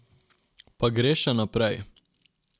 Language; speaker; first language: Slovenian; non-native, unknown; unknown